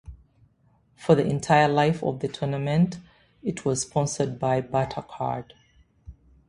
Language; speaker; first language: English; native; English